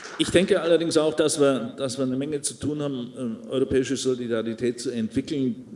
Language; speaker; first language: German; native; German